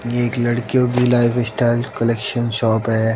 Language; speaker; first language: Hindi; native; Hindi